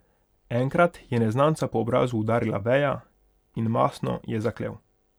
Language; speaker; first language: Slovenian; non-native, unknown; Hungarian